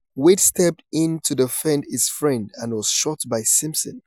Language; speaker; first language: English; non-native, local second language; Yoruba